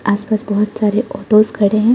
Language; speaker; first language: Hindi; non-native, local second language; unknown